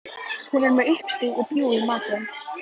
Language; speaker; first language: Icelandic; native; Icelandic